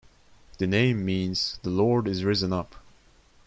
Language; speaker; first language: English; non-native, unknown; Turkish